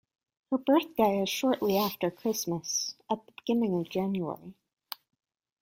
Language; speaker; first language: English; native; English